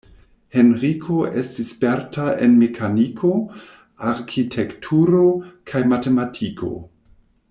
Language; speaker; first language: Esperanto; non-native, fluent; German